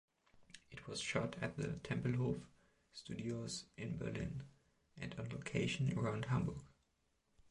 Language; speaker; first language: English; non-native, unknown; German